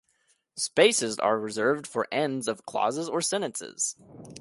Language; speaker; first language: English; native; English